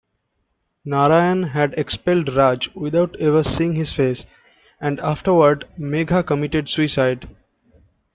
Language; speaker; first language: English; non-native, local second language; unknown